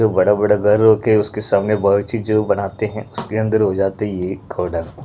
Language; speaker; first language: Hindi; non-native, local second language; Punjabi